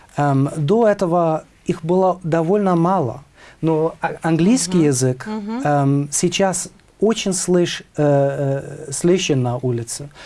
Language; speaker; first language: Russian; non-native, fluent; German